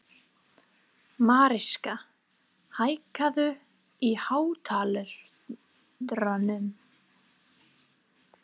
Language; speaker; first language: Icelandic; non-native, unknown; English